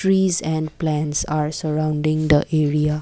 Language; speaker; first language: English; non-native, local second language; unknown